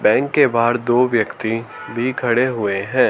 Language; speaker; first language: Hindi; native; Hindi